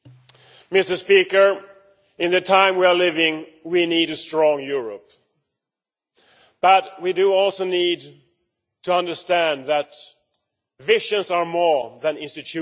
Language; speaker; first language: English; non-native, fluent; Swedish